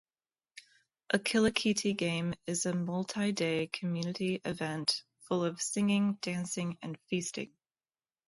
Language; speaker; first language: English; native; English